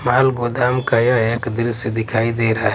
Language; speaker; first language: Hindi; non-native, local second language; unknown